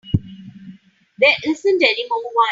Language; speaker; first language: English; non-native, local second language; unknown